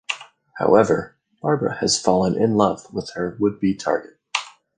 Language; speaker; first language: English; native; English